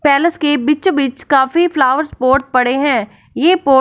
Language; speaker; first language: Hindi; non-native, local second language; Punjabi